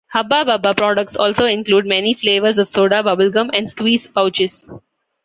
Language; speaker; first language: English; non-native, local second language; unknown